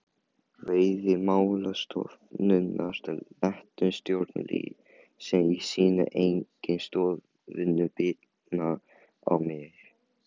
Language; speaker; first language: Icelandic; non-native, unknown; Chinese